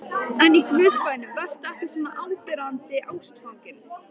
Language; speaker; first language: Icelandic; native; Icelandic